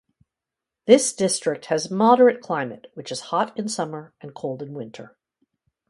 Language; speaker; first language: English; native; English